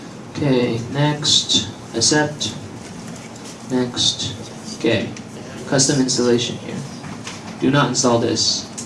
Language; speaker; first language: English; early bilingual, other home language; Chinese